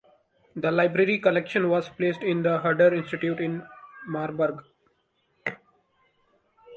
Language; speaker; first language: English; non-native, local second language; Hindi